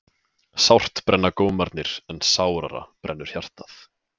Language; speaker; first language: Icelandic; native; Icelandic